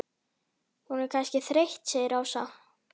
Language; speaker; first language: Icelandic; native; Icelandic